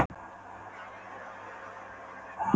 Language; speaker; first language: Icelandic; non-native, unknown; Polish